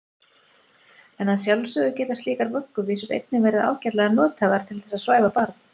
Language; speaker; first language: Icelandic; native; Icelandic